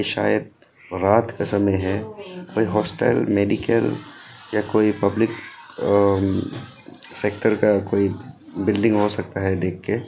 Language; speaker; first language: Hindi; non-native, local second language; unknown